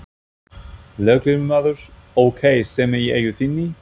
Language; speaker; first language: Icelandic; non-native, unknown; German